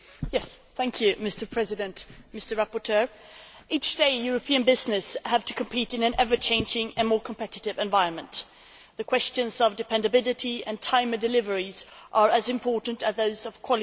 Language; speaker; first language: English; non-native, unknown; Swedish